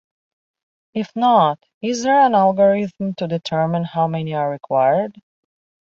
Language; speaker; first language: English; native; English